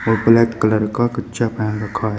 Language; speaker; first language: Hindi; native; Hindi